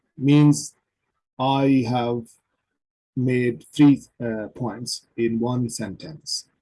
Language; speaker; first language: English; non-native, local second language; Urdu